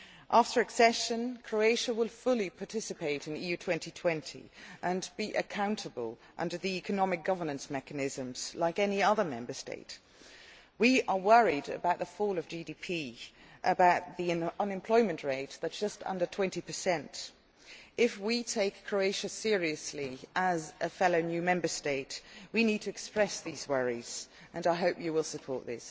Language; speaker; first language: English; non-native, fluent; Dutch